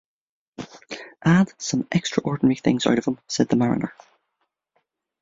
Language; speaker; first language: English; native; English